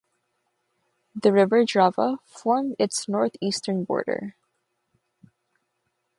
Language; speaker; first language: English; non-native, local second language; Filipino